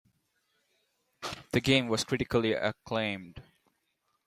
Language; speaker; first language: English; non-native, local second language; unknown